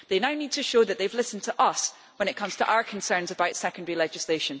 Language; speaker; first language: English; native; English